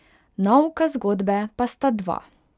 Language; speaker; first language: Slovenian; non-native, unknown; Hungarian